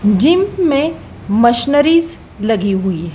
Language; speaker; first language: Hindi; native; Hindi